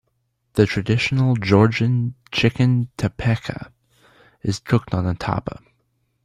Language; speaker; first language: English; native; English